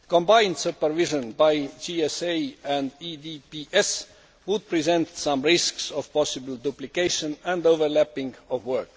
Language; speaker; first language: English; non-native, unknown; Estonian